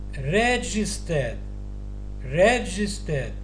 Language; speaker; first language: English; non-native, fluent; Russian